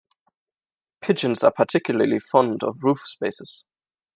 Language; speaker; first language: English; non-native, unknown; German